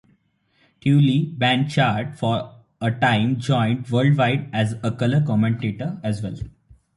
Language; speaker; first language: English; non-native, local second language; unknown